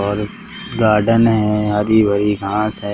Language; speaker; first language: Hindi; native; Hindi